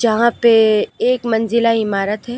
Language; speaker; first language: Hindi; native; Hindi